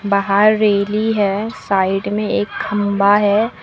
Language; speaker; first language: Hindi; native; Hindi